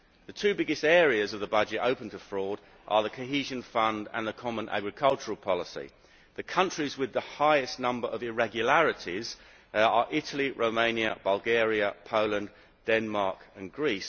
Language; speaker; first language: English; native; English